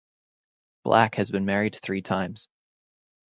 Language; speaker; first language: English; native; English